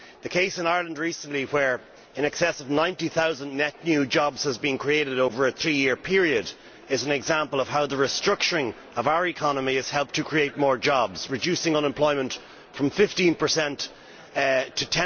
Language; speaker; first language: English; native; English